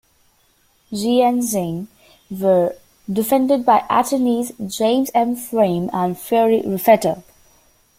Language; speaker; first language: English; native; English